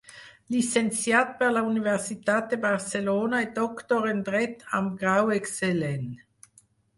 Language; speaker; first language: Catalan; non-native, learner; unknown